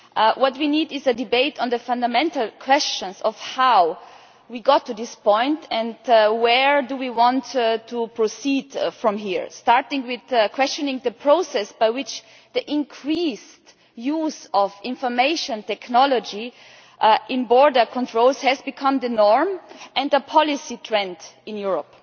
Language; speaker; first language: English; non-native, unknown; German